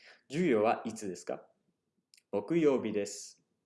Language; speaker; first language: Japanese; non-native, fluent; English